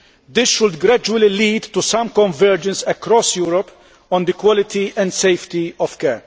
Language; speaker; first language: English; non-native, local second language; Maltese